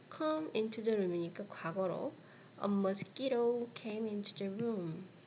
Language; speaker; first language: English; non-native, fluent; Korean